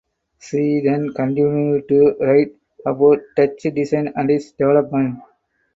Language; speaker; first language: English; non-native, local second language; Tamil